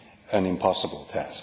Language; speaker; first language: English; non-native, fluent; Finnish